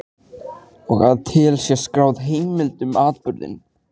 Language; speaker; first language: Icelandic; native; Icelandic